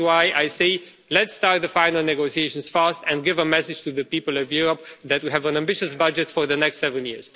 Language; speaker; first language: English; non-native, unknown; Romanian